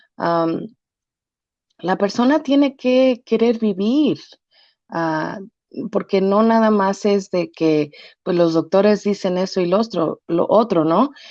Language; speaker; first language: Spanish; early bilingual, heritage; Spanish